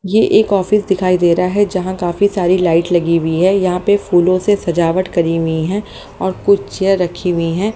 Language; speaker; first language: Hindi; native; Hindi